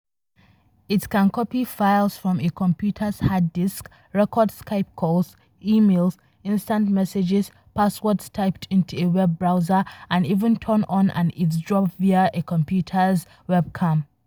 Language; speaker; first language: English; non-native, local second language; Hausa